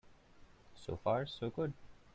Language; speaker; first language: English; non-native, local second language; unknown